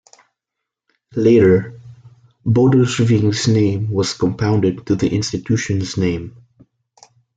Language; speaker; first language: English; non-native, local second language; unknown